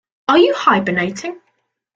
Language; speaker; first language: English; native; English